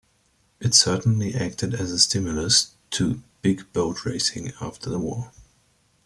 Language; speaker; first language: English; native; English